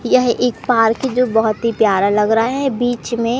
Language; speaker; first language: Hindi; native; Hindi